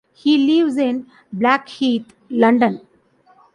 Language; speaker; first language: English; non-native, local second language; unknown